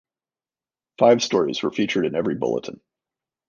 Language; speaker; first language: English; native; English